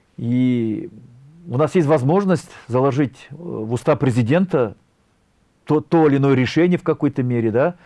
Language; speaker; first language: Russian; non-native, local second language; Tatar